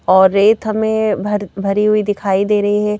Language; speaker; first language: Hindi; native; Hindi